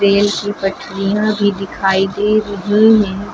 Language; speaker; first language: Hindi; native; Hindi